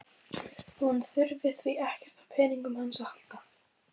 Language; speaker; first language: Icelandic; native; Icelandic